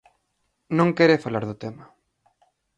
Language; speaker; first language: Galician; native; Galician